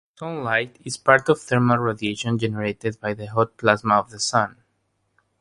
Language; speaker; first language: English; non-native, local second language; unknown